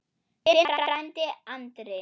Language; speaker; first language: Icelandic; non-native, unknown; German